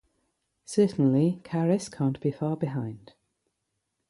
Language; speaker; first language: English; native; English